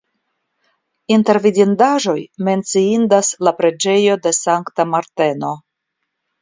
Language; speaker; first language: Esperanto; non-native, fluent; Russian